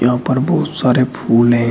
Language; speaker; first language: Hindi; native; Hindi